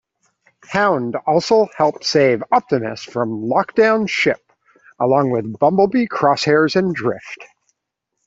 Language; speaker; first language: English; native; English